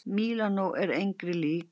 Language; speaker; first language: Icelandic; native; Icelandic